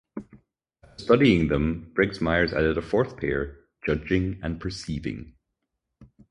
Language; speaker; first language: English; native; English